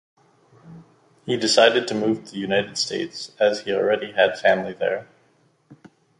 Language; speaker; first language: English; native; English